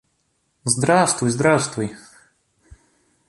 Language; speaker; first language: Russian; native; Russian